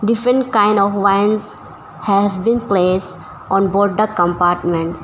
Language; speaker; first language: English; non-native, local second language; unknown